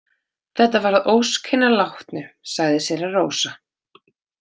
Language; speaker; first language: Icelandic; native; Icelandic